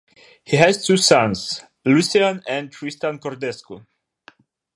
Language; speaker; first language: English; non-native, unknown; Ukrainian